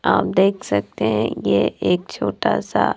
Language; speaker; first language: Hindi; non-native, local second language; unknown